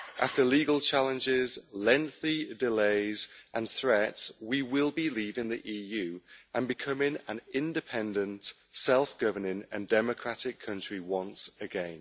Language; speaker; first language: English; native; English